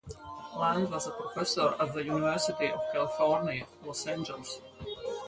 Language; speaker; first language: English; non-native, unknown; Latvian